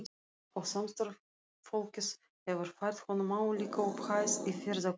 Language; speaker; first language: Icelandic; non-native, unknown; Russian